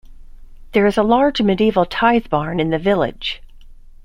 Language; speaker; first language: English; native; English